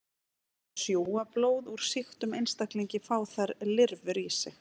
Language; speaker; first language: Icelandic; native; Icelandic